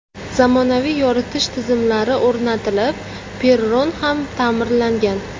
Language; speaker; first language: Uzbek; native; Uzbek